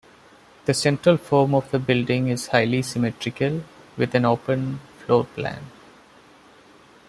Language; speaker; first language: English; non-native, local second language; Malayalam